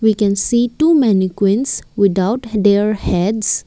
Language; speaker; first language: English; non-native, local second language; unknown